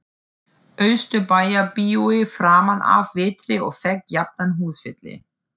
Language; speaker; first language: Icelandic; non-native, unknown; German